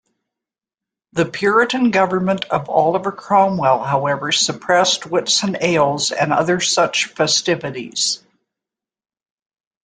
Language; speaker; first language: English; native; English